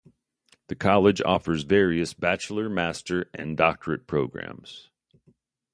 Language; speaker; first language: English; native; English